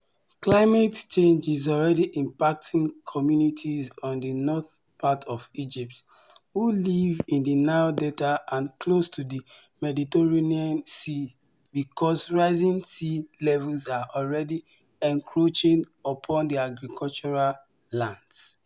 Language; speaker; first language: English; non-native, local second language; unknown